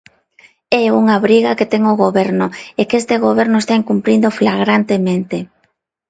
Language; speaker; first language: Galician; non-native, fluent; Spanish